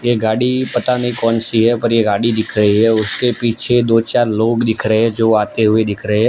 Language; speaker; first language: Hindi; non-native, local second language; Gujarati